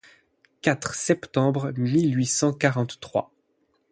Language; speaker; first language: French; native; French